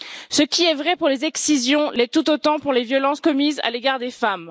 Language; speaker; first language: French; native; French